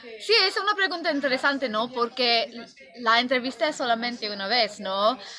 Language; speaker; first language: Spanish; non-native, fluent; English